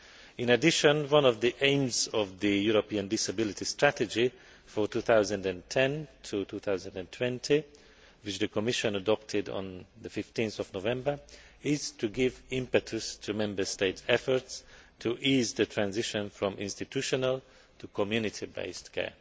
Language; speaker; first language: English; non-native, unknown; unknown